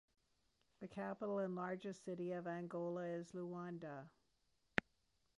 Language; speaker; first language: English; native; English